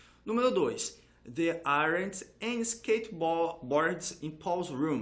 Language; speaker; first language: English; non-native, fluent; Portuguese